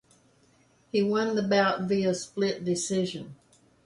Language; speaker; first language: English; native; English